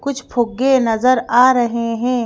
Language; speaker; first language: Hindi; native; Hindi